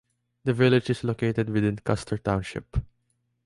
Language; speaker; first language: English; non-native, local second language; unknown